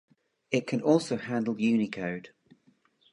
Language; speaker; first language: English; native; English